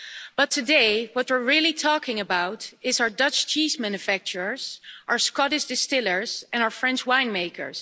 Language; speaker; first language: English; non-native, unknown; Dutch